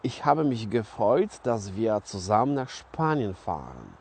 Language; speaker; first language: German; non-native, fluent; Polish